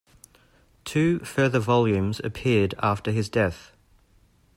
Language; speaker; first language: English; native; English